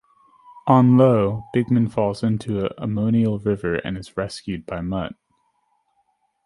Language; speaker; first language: English; native; English